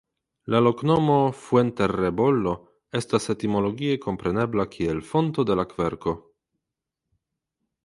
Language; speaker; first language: Esperanto; non-native, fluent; Polish